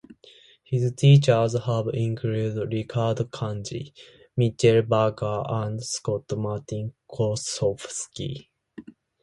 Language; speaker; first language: English; non-native, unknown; Japanese